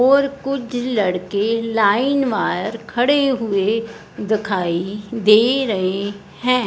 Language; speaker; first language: Hindi; non-native, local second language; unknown